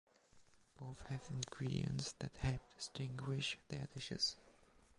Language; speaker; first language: English; non-native, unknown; German